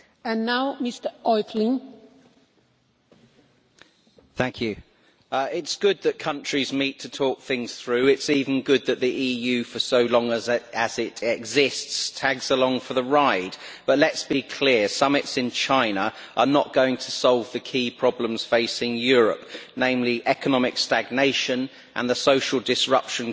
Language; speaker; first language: English; native; English